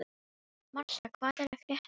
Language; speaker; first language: Icelandic; non-native, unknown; Filipino